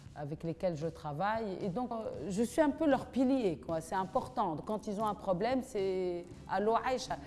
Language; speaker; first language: French; non-native, local second language; Arabic